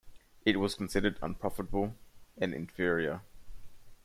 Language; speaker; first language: English; native; English